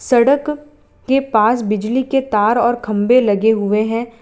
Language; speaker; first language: Hindi; non-native, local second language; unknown